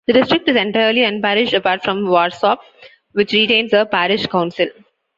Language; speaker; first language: English; non-native, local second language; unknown